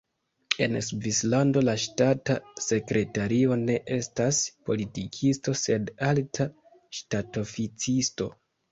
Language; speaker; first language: Esperanto; non-native, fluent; Kinyarwanda